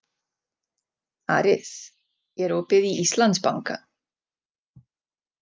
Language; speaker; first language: Icelandic; non-native, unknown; Czech